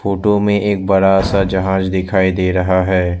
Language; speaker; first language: Hindi; non-native, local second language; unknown